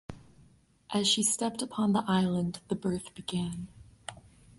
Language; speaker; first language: English; native; English